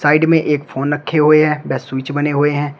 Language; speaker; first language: Hindi; native; Hindi